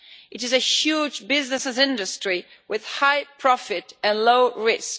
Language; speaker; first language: English; non-native, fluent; Italian